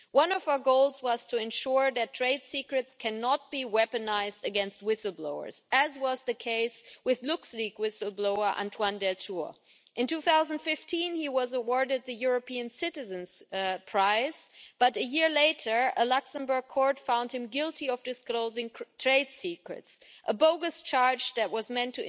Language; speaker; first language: English; non-native, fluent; German